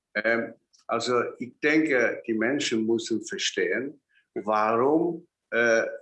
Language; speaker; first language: German; non-native, fluent; Chinese